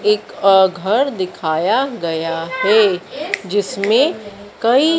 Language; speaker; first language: Hindi; native; Hindi